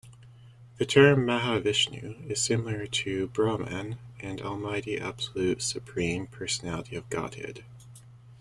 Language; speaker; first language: English; native; English